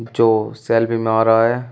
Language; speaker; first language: Hindi; native; Hindi